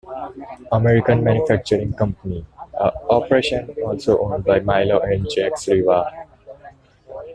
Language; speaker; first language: English; non-native, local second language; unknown